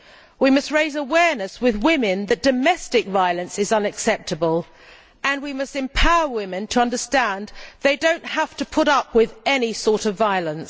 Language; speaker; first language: English; native; English